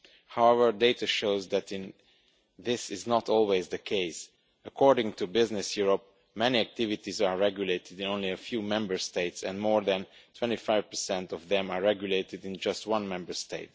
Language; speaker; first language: English; non-native, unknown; Romanian